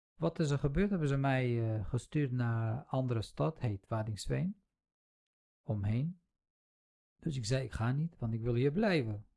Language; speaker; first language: Dutch; non-native, fluent; Central Kurdish